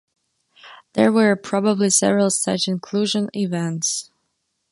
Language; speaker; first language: English; non-native, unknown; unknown